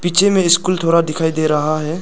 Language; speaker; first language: Hindi; non-native, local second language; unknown